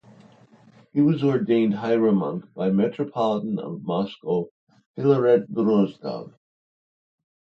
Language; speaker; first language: English; native; English